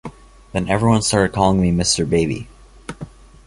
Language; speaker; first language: English; native; English